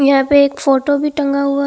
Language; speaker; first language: Hindi; non-native, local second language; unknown